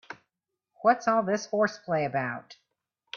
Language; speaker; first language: English; native; English